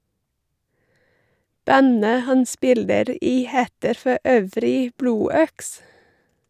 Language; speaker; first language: Norwegian; non-native, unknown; English